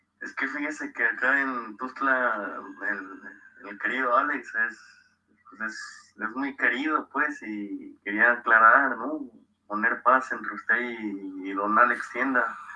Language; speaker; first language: Spanish; native; Spanish